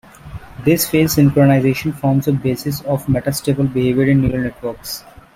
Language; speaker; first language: English; non-native, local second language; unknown